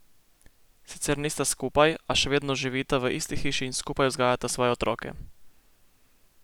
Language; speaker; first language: Slovenian; native; Slovenian